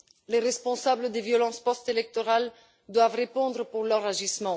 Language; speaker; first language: French; non-native, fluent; Bulgarian